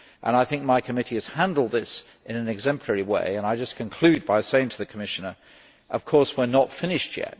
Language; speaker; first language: English; native; English